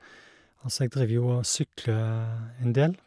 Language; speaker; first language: Norwegian; native; Norwegian